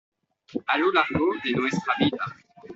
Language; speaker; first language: Spanish; non-native, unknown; French